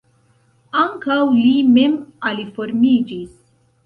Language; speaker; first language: Esperanto; non-native, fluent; Central Kurdish